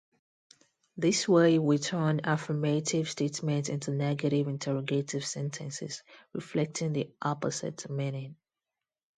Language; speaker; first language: English; non-native, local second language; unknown